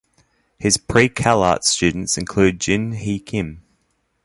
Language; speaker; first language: English; native; English